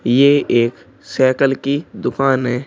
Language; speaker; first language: Hindi; native; Hindi